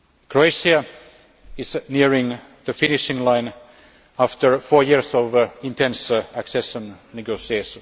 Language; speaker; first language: English; non-native, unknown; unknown